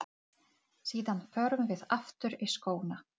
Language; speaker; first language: Icelandic; non-native, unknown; Czech